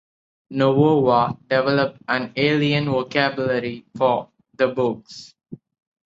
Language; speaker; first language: English; non-native, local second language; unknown